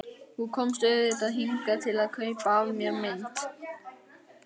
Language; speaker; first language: Icelandic; native; Icelandic